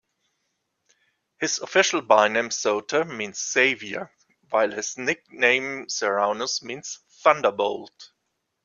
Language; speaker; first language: English; non-native, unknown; German